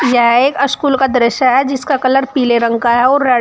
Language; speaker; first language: Hindi; native; Hindi